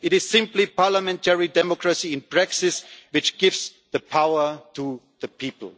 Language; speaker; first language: English; non-native, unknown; German